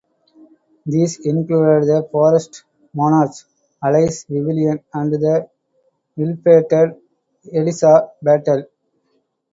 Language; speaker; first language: English; non-native, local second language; Tamil